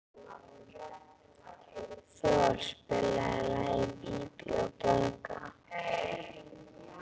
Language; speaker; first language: Icelandic; native; Icelandic